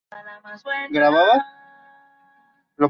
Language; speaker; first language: English; non-native, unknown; Spanish